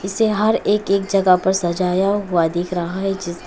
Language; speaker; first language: Hindi; non-native, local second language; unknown